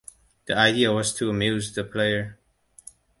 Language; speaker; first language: English; non-native, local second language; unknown